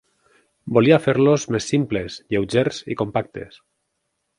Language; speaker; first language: Catalan; native; Catalan